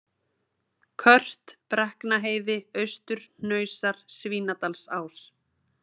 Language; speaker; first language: Icelandic; native; Icelandic